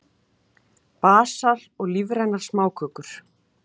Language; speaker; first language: Icelandic; native; Icelandic